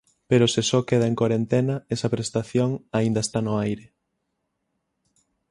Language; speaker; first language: Galician; native; Galician